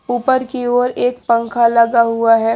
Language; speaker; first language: Hindi; native; Hindi